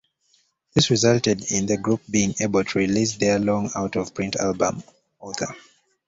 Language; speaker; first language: English; native; English